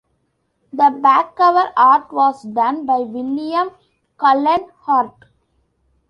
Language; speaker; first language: English; non-native, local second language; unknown